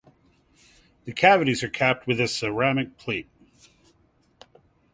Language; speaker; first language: English; native; English